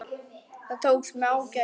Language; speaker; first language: Icelandic; native; Icelandic